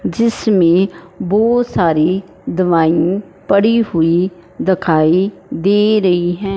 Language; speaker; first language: Hindi; non-native, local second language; Punjabi